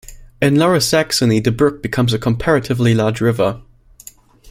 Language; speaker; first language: English; non-native, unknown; German